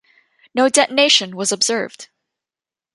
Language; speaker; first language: English; native; English